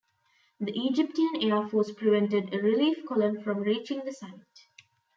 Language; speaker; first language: English; non-native, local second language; Tamil